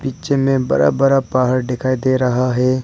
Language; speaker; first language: Hindi; non-native, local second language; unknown